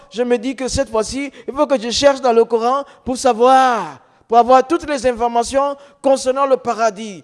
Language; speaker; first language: French; non-native, local second language; Dyula